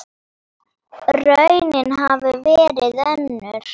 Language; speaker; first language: Icelandic; non-native, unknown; Polish